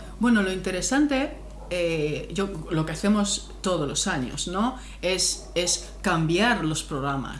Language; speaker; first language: Spanish; native; Spanish